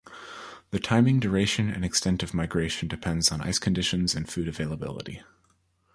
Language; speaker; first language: English; native; English